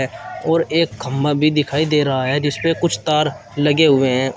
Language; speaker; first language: Hindi; native; Hindi